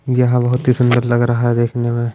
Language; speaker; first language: Hindi; non-native, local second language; Punjabi